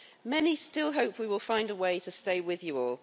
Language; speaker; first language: English; native; English